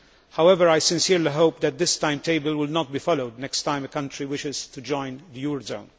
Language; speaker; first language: English; non-native, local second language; Maltese